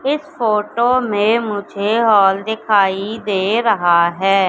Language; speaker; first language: Hindi; native; Hindi